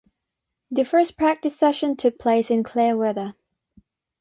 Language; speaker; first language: English; non-native, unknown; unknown